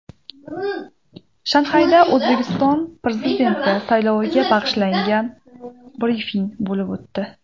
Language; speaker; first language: Uzbek; native; Uzbek